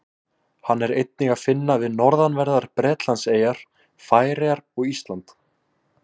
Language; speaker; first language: Icelandic; native; Icelandic